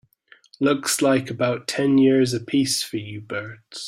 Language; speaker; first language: English; native; English